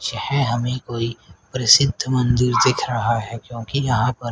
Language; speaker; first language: Hindi; native; Hindi